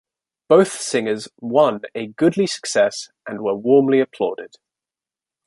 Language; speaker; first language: English; native; English